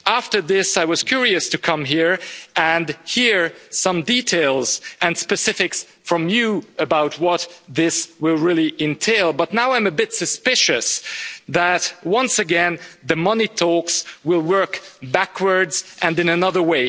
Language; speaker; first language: English; non-native, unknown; Hungarian